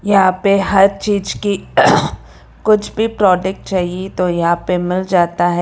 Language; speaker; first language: Hindi; non-native, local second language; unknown